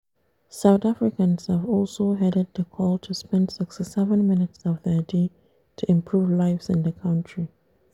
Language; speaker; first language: English; non-native, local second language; Hausa